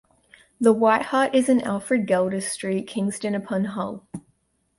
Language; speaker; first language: English; native; English